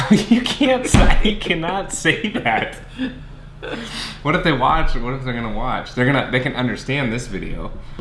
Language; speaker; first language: English; native; English